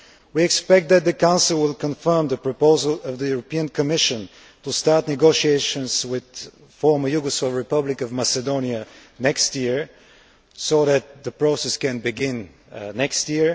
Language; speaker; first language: English; non-native, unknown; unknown